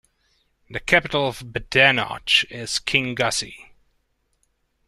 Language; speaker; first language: English; non-native, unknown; Hungarian